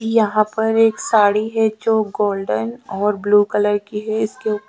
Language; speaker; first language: Hindi; native; Hindi